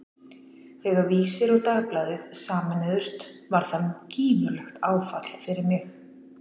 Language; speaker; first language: Icelandic; native; Icelandic